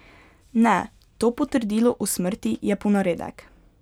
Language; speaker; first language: Slovenian; native; Slovenian